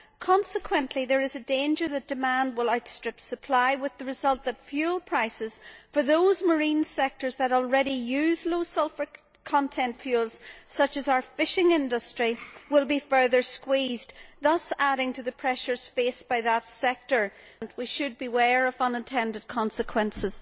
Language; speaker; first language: English; native; English